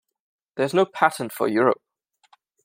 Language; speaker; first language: English; non-native, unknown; German